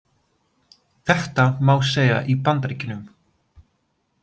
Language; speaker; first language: Icelandic; non-native, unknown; Polish